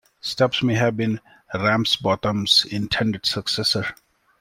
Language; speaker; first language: English; non-native, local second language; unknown